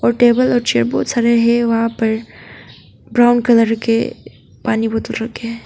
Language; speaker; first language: Hindi; non-native, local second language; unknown